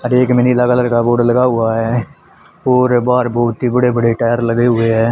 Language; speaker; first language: Hindi; native; Hindi